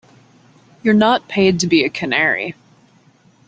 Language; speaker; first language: English; native; English